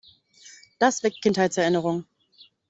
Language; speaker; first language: German; native; German